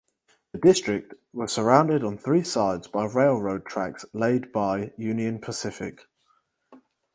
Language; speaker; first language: English; native; English